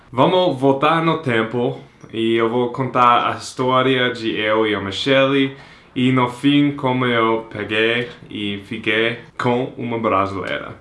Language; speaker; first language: Portuguese; non-native, fluent; English